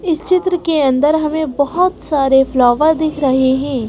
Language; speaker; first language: Hindi; native; Hindi